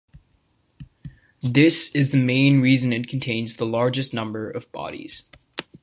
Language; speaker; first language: English; non-native, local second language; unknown